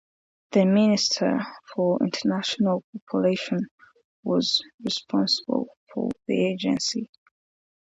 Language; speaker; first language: English; non-native, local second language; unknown